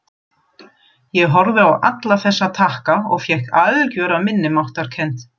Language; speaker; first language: Icelandic; non-native, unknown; German